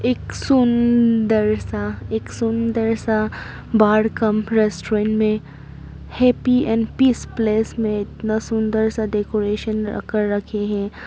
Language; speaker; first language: Hindi; non-native, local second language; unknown